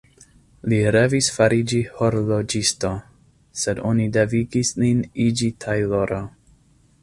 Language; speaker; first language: Esperanto; non-native, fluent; English